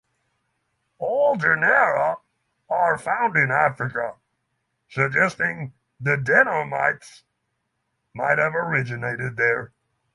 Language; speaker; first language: English; non-native, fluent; Norwegian